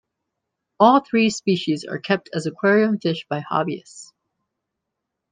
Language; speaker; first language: English; native; English